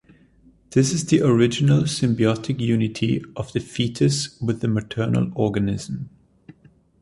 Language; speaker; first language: English; non-native, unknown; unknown